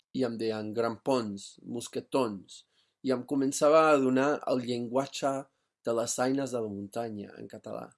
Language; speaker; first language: Catalan; non-native, fluent; English